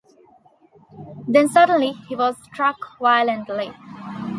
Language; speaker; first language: English; non-native, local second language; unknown